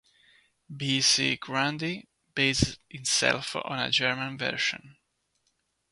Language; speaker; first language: English; non-native, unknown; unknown